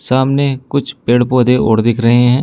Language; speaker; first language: Hindi; native; Hindi